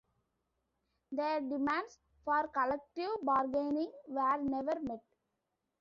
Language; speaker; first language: English; non-native, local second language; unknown